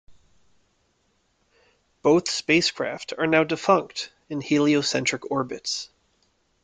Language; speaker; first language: English; native; English